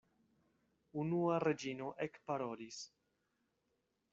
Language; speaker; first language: Esperanto; non-native, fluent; Spanish